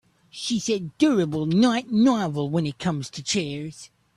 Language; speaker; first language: English; native; English